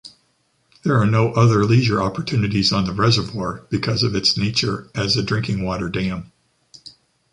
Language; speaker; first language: English; native; English